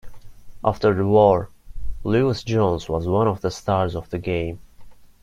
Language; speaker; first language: English; non-native, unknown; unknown